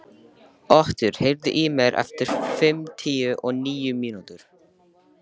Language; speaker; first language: Icelandic; native; Icelandic